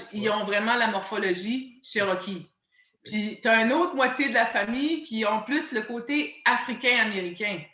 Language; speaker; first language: French; native; French